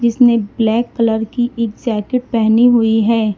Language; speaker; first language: Hindi; native; Hindi